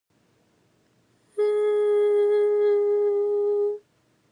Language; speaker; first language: English; non-native, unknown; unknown